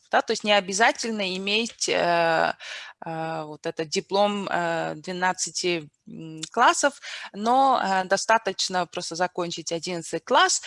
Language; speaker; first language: Russian; non-native, local second language; Armenian